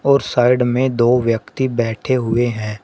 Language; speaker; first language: Hindi; native; Hindi